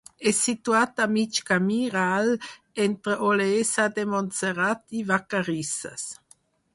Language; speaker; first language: Catalan; non-native, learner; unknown